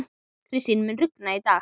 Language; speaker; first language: Icelandic; native; Icelandic